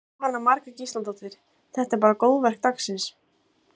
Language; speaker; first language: Icelandic; native; Icelandic